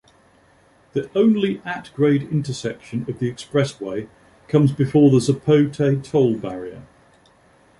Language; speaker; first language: English; native; English